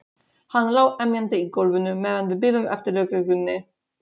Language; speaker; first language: Icelandic; non-native, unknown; Polish